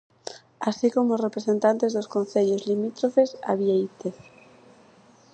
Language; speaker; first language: Galician; native; Galician